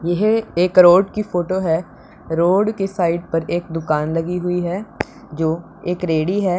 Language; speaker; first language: Hindi; non-native, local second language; Punjabi